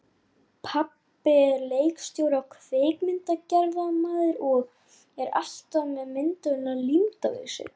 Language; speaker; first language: Icelandic; non-native, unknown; Lithuanian